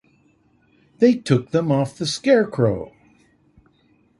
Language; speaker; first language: English; native; English